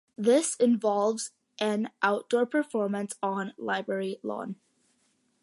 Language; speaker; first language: English; early bilingual, other home language; Malayalam